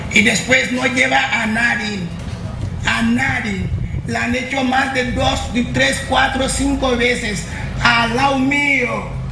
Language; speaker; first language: Spanish; non-native, fluent; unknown